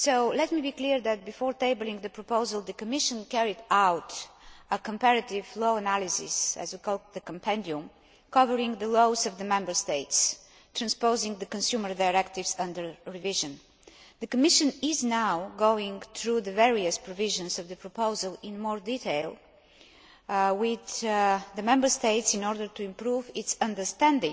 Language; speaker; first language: English; non-native, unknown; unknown